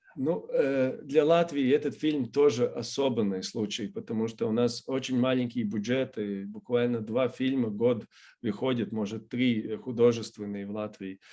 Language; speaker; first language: Russian; non-native, fluent; Latvian